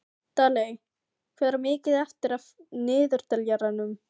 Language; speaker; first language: Icelandic; non-native, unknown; Filipino